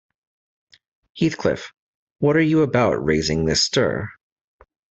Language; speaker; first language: English; native; English